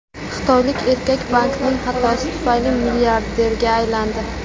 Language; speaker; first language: Uzbek; native; Uzbek